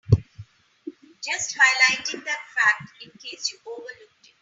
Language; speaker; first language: English; non-native, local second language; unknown